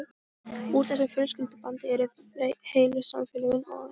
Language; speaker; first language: Icelandic; non-native, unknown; Polish